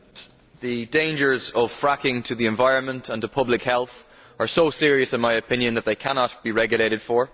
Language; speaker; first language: English; native; English